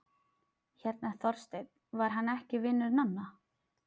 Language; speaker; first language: Icelandic; non-native, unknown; Filipino